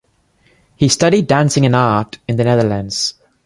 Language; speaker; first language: English; non-native, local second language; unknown